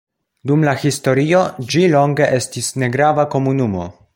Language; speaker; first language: Esperanto; non-native, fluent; Polish